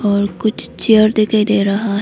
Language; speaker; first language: Hindi; non-native, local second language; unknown